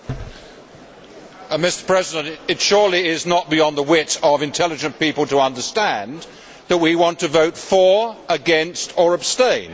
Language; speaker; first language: English; native; English